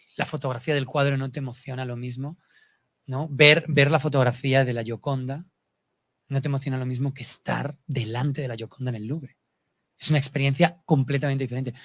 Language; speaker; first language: Spanish; native; Spanish